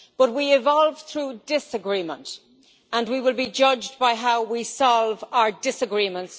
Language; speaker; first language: English; native; English